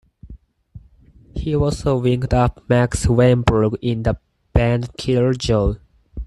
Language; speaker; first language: English; non-native, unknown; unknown